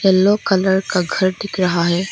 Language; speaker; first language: Hindi; non-native, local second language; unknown